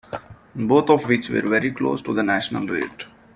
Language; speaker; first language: English; non-native, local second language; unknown